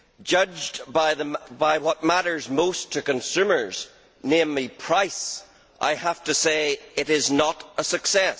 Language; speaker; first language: English; native; English